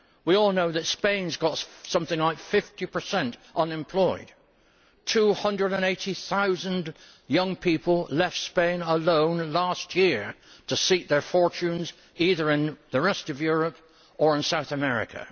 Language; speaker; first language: English; native; English